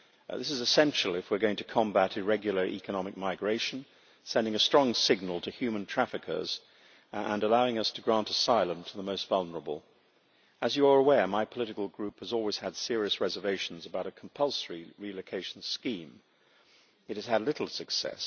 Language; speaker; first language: English; native; English